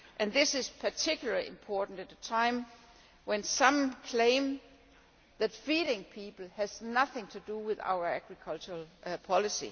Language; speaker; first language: English; non-native, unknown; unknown